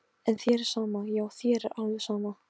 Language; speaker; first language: Icelandic; non-native, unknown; Polish